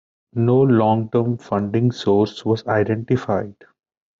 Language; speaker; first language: English; non-native, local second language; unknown